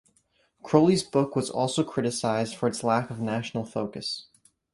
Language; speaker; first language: English; native; English